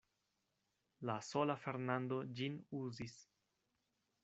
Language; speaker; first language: Esperanto; non-native, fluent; Spanish